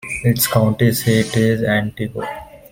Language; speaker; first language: English; non-native, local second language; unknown